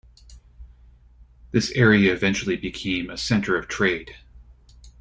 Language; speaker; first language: English; native; English